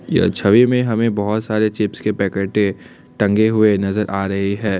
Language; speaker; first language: Hindi; non-native, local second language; Assamese